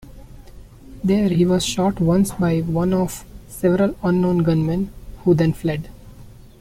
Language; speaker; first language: English; non-native, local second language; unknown